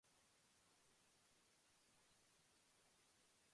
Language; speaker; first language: English; non-native, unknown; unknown